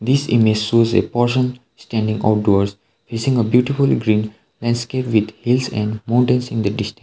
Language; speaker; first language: English; non-native, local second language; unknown